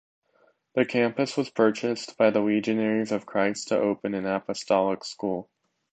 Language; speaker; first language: English; native; English